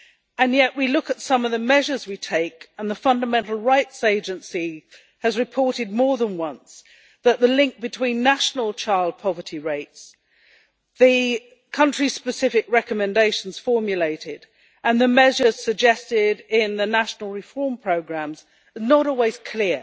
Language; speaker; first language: English; native; English